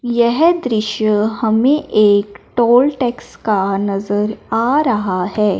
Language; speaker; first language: Hindi; non-native, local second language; Punjabi